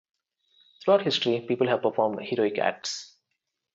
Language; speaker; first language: English; non-native, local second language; Telugu